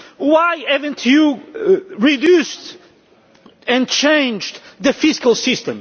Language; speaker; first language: English; non-native, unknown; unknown